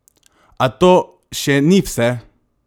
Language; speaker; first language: Slovenian; non-native, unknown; Macedonian